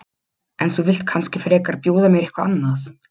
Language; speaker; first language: Icelandic; non-native, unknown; Polish